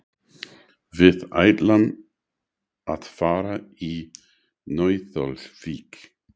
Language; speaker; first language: Icelandic; non-native, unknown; English